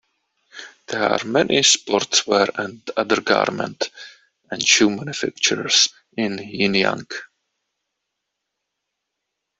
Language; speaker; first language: English; non-native, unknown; Czech